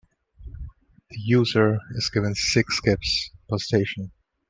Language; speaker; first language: English; non-native, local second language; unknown